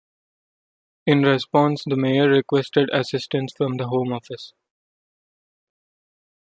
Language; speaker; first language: English; non-native, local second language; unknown